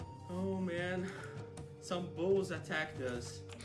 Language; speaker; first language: English; non-native, fluent; Portuguese